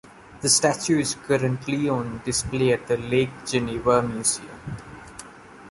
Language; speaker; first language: English; non-native, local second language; Malayalam